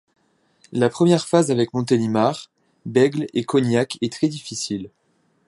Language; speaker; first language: French; native; French